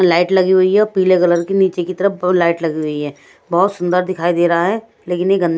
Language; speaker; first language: Hindi; non-native, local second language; Punjabi